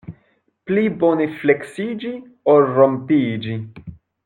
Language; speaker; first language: Esperanto; non-native, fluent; French